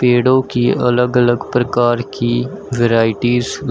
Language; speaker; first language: Hindi; native; Hindi